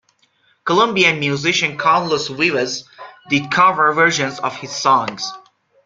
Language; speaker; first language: English; non-native, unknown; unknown